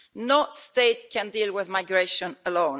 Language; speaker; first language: English; non-native, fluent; Italian